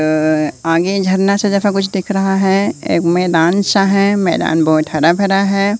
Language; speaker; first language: Hindi; native; Hindi